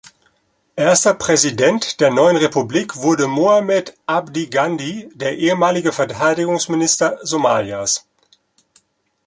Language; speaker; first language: German; native; German